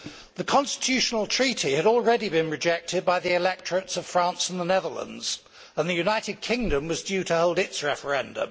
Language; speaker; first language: English; native; English